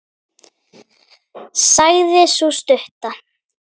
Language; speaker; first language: Icelandic; native; Icelandic